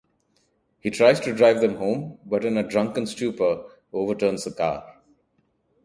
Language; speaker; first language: English; non-native, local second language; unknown